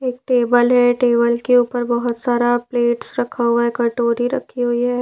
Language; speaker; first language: Hindi; non-native, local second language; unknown